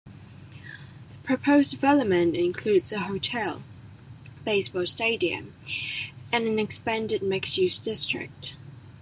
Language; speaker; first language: English; non-native, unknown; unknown